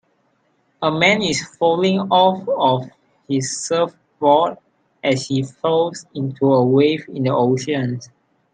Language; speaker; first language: English; non-native, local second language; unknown